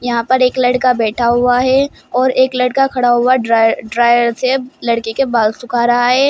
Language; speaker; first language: Hindi; native; Hindi